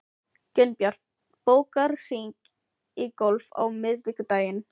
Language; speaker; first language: Icelandic; non-native, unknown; Filipino